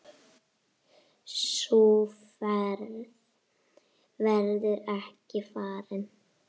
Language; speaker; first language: Icelandic; native; Icelandic